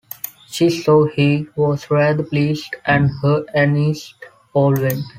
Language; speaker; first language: English; non-native, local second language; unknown